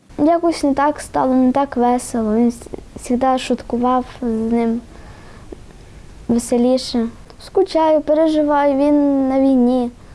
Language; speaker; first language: Ukrainian; native; Ukrainian